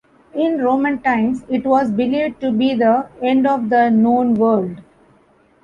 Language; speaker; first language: English; non-native, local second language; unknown